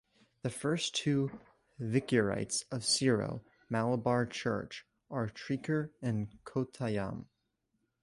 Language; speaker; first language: English; native; English